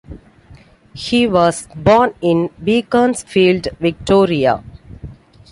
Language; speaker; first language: English; non-native, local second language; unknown